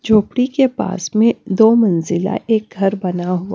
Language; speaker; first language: Hindi; non-native, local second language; Punjabi